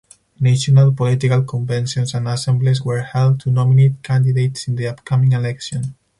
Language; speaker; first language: English; non-native, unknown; Spanish